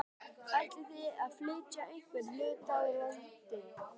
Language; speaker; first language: Icelandic; native; Icelandic